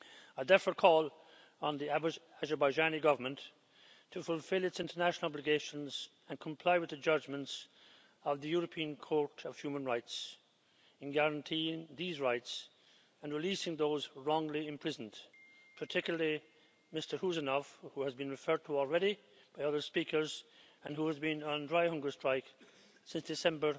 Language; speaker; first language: English; native; English